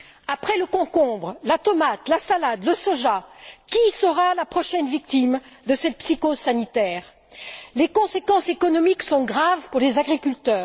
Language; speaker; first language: French; native; French